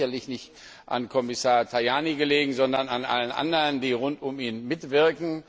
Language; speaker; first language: German; non-native, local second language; Luxembourgish